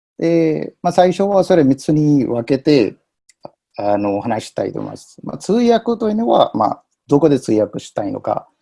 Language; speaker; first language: Japanese; non-native, fluent; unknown